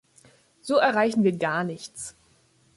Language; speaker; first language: German; native; German